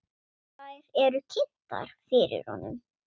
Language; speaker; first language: Icelandic; non-native, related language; Swedish